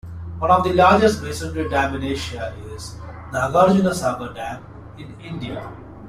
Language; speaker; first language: English; non-native, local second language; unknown